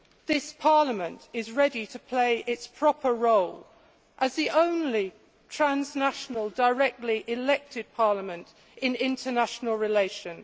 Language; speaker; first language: English; native; English